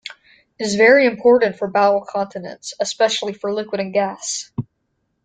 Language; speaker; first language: English; native; English